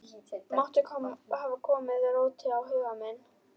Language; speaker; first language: Icelandic; native; Icelandic